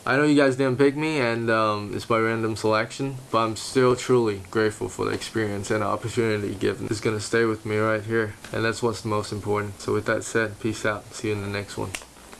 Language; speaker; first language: English; non-native, fluent; Chinese